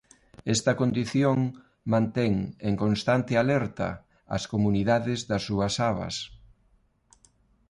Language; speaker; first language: Galician; non-native, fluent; Spanish